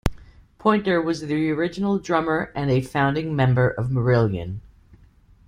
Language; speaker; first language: English; native; English